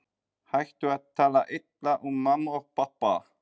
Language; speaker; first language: Icelandic; non-native, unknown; Polish